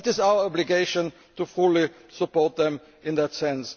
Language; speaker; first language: English; non-native, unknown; German